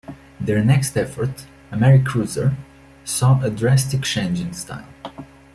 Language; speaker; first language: English; non-native, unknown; Portuguese